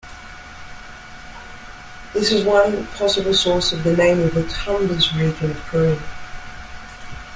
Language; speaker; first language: English; native; English